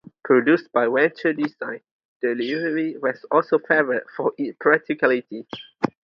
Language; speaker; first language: English; non-native, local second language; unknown